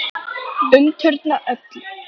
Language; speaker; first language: Icelandic; native; Icelandic